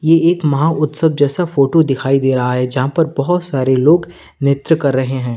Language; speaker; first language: Hindi; native; Hindi